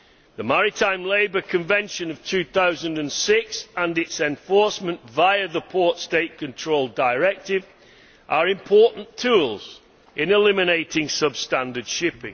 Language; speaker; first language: English; native; English